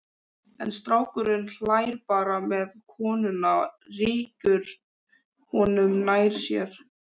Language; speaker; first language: Icelandic; native; Icelandic